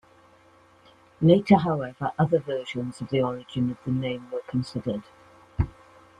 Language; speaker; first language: English; native; English